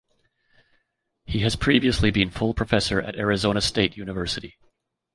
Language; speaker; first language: English; native; English